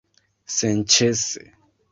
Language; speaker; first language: Esperanto; non-native, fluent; Kinyarwanda